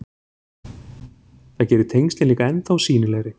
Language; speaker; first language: Icelandic; native; Icelandic